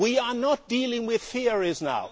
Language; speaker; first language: English; non-native, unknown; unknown